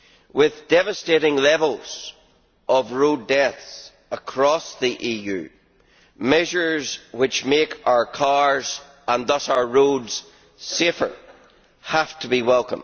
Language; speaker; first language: English; native; English